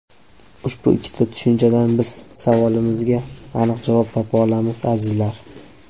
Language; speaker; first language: Uzbek; native; Uzbek